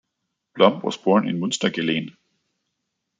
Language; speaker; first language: English; non-native, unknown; Danish